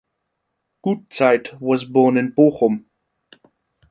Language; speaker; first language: English; non-native, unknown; German